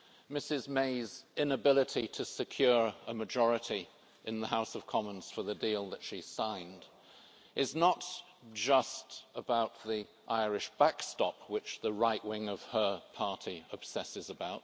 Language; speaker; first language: English; native; English